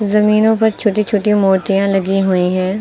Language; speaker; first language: Hindi; native; Hindi